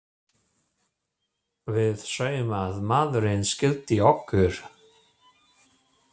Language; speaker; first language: Icelandic; non-native, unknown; German